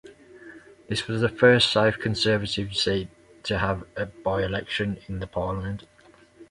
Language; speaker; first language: English; native; English